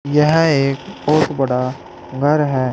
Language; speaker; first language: Hindi; native; Hindi